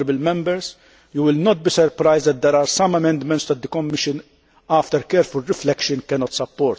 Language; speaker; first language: English; non-native, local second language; Maltese